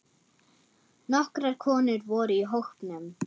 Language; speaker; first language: Icelandic; non-native, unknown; German